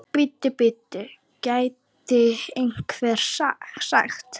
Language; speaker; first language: Icelandic; native; Icelandic